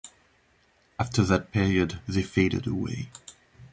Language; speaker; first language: English; non-native, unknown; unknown